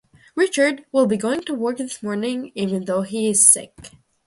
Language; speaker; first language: English; non-native, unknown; Russian